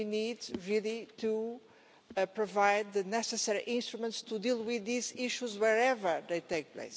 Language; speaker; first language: English; non-native, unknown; Portuguese